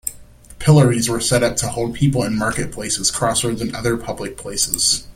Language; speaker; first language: English; native; English